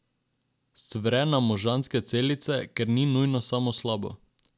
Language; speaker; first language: Slovenian; non-native, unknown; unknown